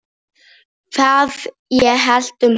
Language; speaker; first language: Icelandic; non-native, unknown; Polish